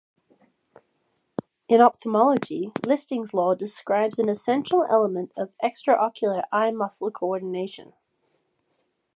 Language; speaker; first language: English; native; English